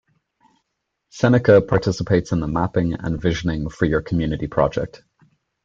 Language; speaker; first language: English; native; English